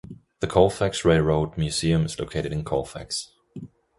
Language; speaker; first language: English; non-native, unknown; German